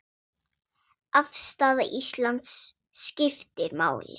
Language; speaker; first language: Icelandic; non-native, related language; Swedish